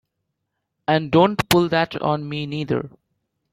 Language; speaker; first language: English; non-native, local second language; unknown